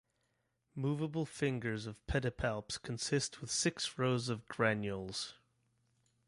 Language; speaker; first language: English; native; English